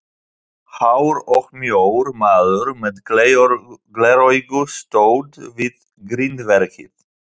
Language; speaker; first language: Icelandic; non-native, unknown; Polish